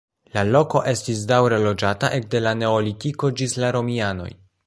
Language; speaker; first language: Esperanto; non-native, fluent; Polish